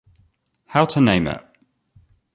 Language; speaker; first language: English; native; English